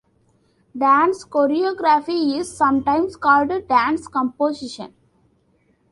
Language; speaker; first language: English; non-native, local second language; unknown